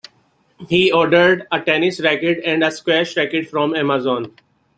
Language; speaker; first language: English; native; English